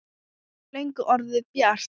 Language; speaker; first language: Icelandic; non-native, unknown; Thai